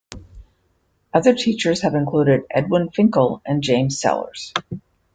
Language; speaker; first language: English; native; English